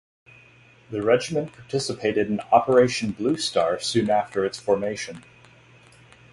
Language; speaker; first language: English; native; English